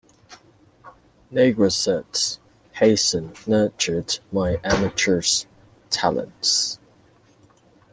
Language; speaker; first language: English; native; English